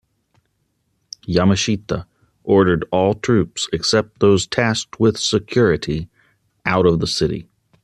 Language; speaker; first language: English; native; English